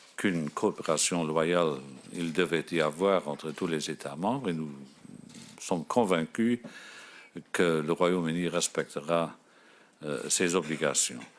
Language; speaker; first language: French; non-native, local second language; Luxembourgish